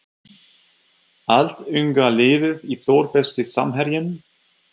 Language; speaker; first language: Icelandic; non-native, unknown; German